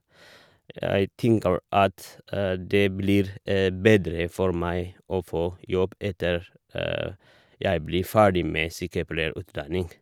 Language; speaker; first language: Norwegian; non-native, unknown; Oromo